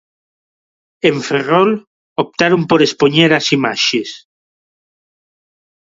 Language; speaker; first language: Galician; non-native, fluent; Spanish